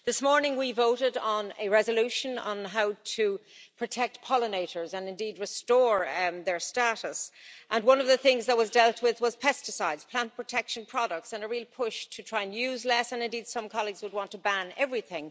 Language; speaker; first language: English; native; English